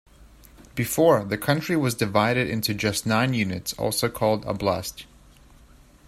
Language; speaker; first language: English; native; English